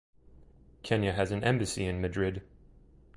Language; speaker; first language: English; native; English